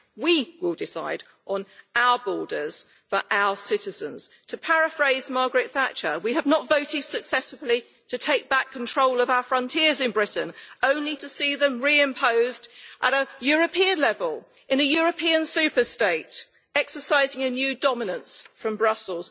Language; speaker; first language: English; native; English